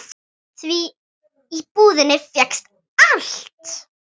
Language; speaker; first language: Icelandic; native; Icelandic